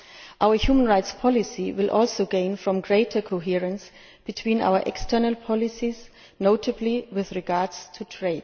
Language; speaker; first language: English; non-native, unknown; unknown